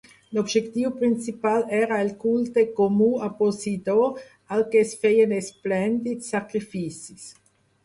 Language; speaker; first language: Catalan; non-native, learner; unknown